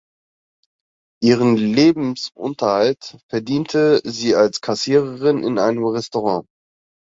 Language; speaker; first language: German; early bilingual, other home language; Turkish